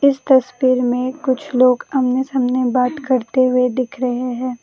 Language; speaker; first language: Hindi; non-native, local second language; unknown